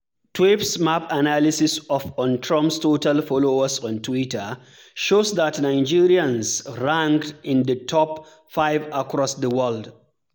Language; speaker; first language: English; non-native, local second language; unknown